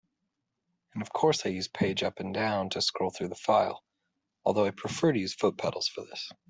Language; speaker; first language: English; native; English